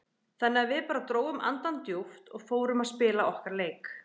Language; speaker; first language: Icelandic; native; Icelandic